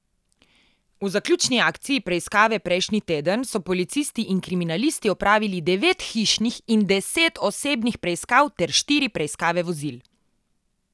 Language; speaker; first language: Slovenian; native; Slovenian